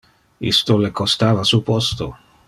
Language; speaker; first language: Interlingua; non-native, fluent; Dutch